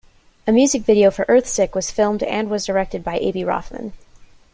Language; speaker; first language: English; native; English